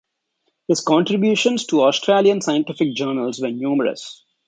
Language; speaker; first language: English; non-native, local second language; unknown